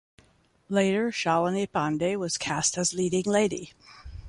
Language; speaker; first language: English; native; English